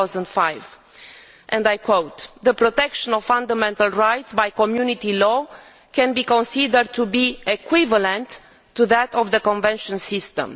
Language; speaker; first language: English; non-native, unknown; Romanian